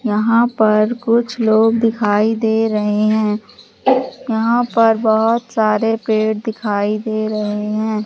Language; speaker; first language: Hindi; native; Hindi